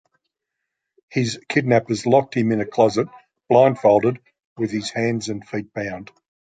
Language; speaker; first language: English; native; English